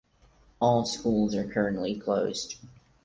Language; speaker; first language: English; non-native, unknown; Portuguese